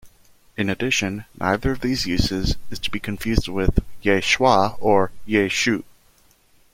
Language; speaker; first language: English; native; English